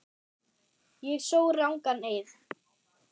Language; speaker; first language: Icelandic; non-native, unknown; German